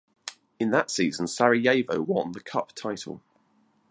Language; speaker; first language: English; native; English